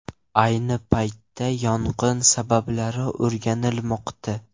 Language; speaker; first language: Uzbek; non-native, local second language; Russian